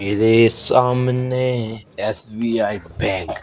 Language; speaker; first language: Hindi; native; Hindi